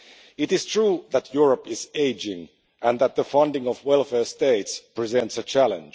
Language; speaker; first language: English; non-native, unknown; Finnish